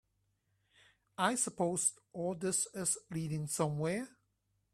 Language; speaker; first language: English; non-native, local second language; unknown